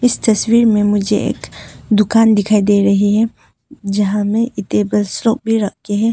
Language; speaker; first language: Hindi; non-native, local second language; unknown